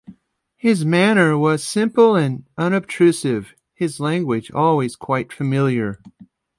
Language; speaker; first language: English; native; English